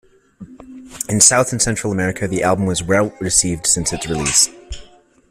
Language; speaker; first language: English; native; English